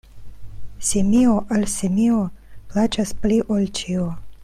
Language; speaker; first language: Esperanto; non-native, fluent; Russian